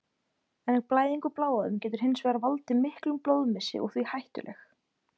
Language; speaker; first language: Icelandic; native; Icelandic